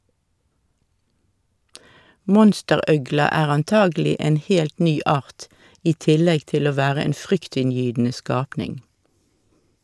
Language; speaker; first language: Norwegian; native; Norwegian